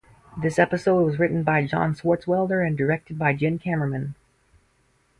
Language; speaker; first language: English; native; English